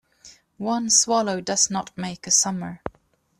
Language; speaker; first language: English; native; English